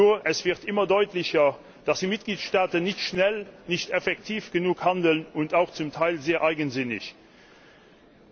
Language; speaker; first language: German; non-native, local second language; Luxembourgish